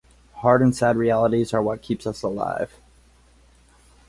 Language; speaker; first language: English; native; English